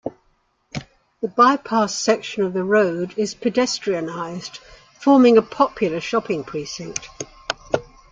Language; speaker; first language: English; native; English